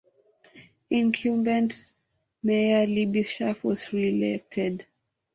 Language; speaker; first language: English; non-native, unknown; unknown